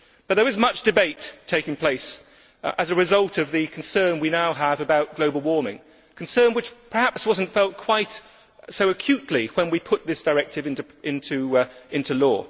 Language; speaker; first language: English; native; English